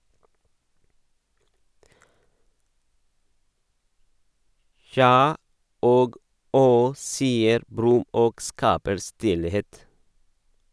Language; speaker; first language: Norwegian; non-native, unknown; Oromo